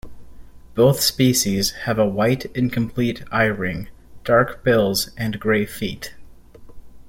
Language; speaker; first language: English; native; English